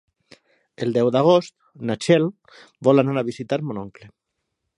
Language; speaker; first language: Catalan; non-native, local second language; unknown